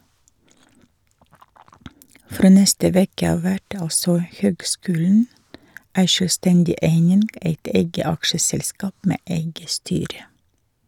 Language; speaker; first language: Norwegian; non-native, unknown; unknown